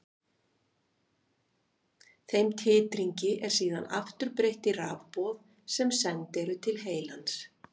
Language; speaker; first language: Icelandic; native; Icelandic